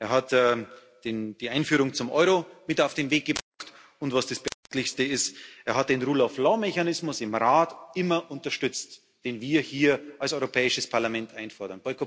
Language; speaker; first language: German; native; German